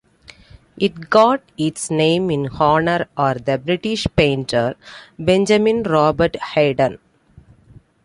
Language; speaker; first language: English; non-native, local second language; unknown